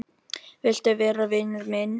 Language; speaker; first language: Icelandic; non-native, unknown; Filipino